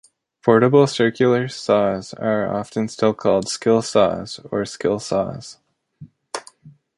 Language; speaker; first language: English; native; English